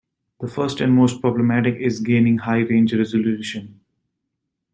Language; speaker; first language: English; native; English